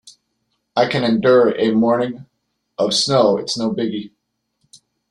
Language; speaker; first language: English; native; English